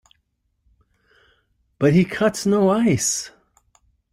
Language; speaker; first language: English; native; English